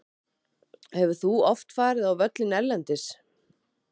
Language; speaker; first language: Icelandic; native; Icelandic